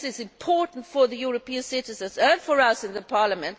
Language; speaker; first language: English; non-native, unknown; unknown